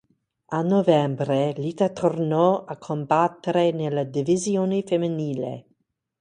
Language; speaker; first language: Italian; non-native, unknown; English